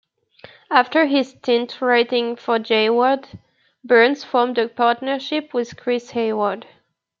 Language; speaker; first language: English; native; English